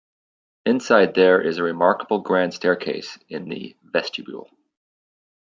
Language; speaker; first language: English; native; English